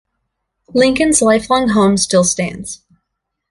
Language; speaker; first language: English; native; English